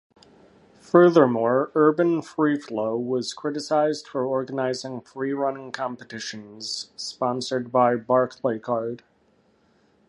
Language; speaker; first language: English; native; English